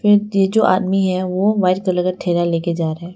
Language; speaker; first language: Hindi; non-native, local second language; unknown